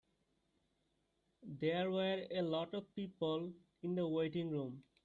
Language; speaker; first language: English; non-native, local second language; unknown